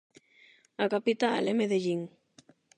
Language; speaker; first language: Galician; non-native, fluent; Spanish